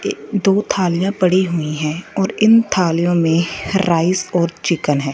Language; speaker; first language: Hindi; non-native, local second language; Punjabi